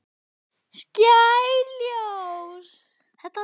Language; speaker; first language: Icelandic; native; Icelandic